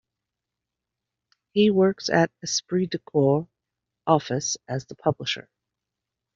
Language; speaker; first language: English; native; English